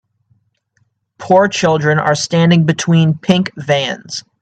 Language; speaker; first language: English; native; English